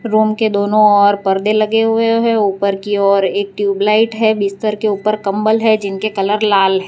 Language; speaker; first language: Hindi; non-native, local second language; Gujarati